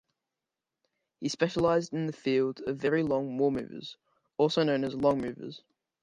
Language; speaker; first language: English; native; English